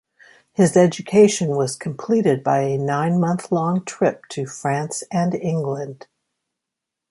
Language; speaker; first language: English; native; English